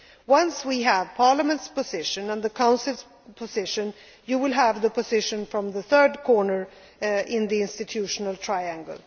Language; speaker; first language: English; non-native, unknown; Swedish